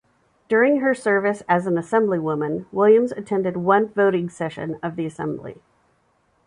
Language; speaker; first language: English; native; English